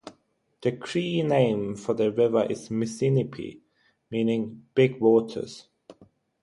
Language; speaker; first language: English; non-native, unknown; German